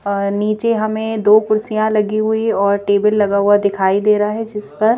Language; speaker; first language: Hindi; native; Hindi